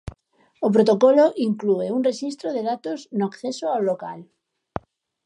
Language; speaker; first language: Galician; native; Galician